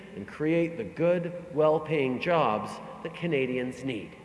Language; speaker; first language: English; native; English